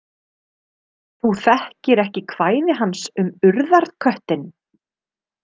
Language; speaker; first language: Icelandic; native; Icelandic